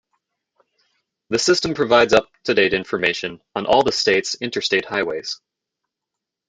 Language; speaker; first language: English; native; English